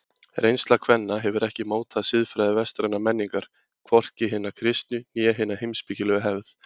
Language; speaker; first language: Icelandic; native; Icelandic